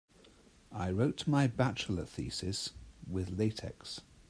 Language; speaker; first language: English; native; English